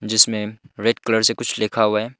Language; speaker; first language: Hindi; non-native, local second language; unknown